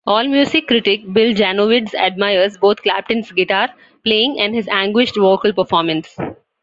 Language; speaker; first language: English; non-native, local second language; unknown